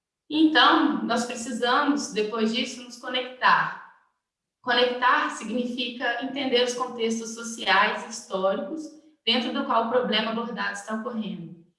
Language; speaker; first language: Portuguese; native; Portuguese